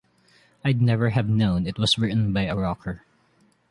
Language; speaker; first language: English; non-native, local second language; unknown